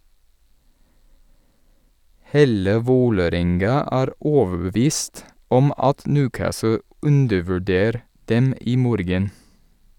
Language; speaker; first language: Norwegian; non-native, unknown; English